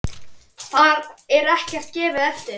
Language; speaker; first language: Icelandic; native; Icelandic